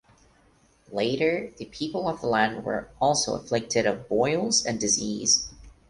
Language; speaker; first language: English; non-native, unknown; Portuguese